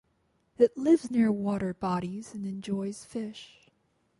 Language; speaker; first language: English; native; English